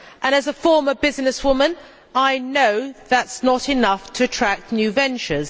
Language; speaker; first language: English; native; English